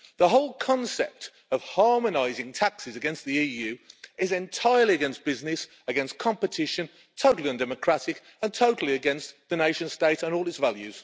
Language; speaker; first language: English; native; English